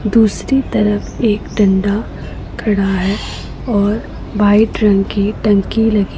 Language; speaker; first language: Hindi; non-native, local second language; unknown